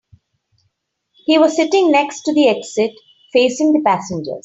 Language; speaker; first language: English; non-native, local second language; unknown